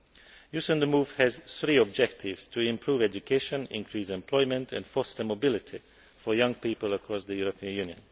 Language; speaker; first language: English; non-native, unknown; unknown